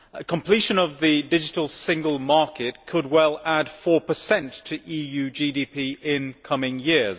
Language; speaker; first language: English; native; English